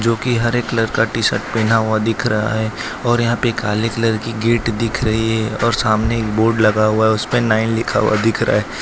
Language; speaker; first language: Hindi; non-native, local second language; Gujarati